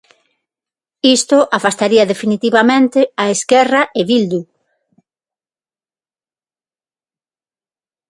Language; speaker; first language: Galician; non-native, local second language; Spanish